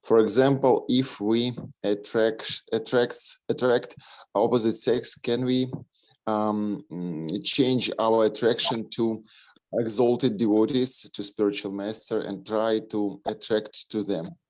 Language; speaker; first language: English; non-native, learner; Russian